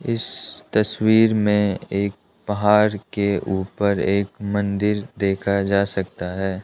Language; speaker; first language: Hindi; non-native, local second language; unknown